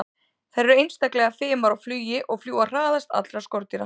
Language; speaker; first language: Icelandic; native; Icelandic